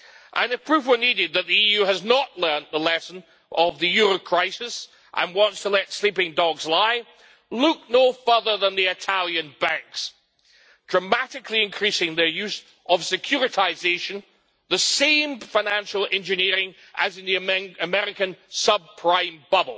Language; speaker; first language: English; native; English